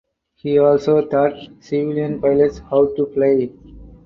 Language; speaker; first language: English; non-native, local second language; Tamil